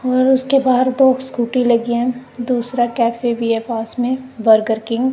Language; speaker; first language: Hindi; non-native, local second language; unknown